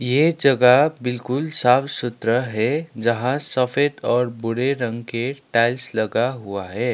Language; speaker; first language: Hindi; non-native, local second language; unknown